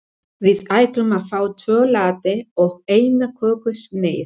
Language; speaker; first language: Icelandic; non-native, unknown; Spanish